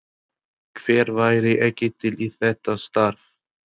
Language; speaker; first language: Icelandic; non-native, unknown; Albanian